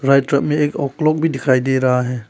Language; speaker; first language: Hindi; early bilingual, other home language; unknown